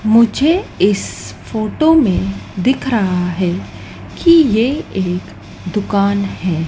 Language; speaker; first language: Hindi; native; Hindi